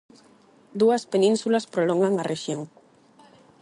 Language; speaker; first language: Galician; non-native, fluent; Spanish